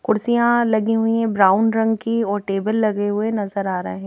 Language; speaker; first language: Hindi; native; Hindi